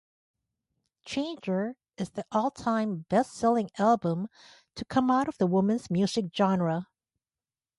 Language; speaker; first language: English; native; English